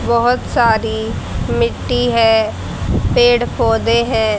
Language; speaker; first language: Hindi; native; Hindi